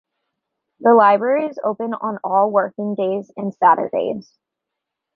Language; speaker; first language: English; native; English